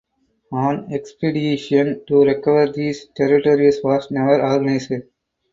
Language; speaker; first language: English; non-native, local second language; Tamil